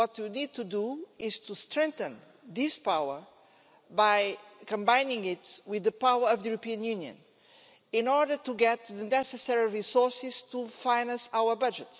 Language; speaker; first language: English; non-native, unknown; Portuguese